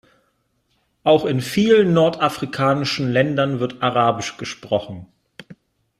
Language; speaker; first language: German; native; German